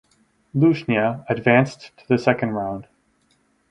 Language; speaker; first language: English; native; English